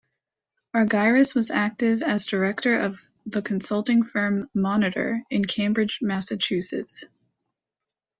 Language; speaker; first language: English; native; English